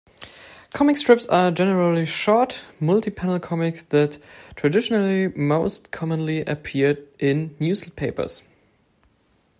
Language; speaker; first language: English; non-native, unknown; German